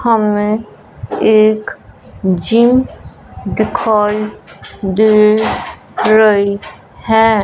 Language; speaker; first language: Hindi; non-native, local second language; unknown